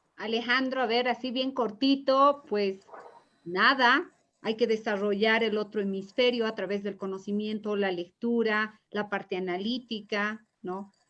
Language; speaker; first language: Spanish; native; Spanish